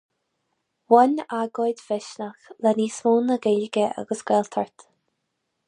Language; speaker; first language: Irish; non-native, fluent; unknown